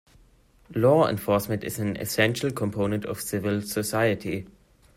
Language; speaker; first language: English; non-native, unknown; German